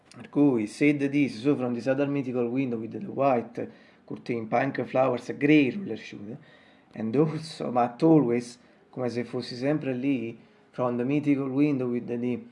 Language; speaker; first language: English; non-native, learner; Italian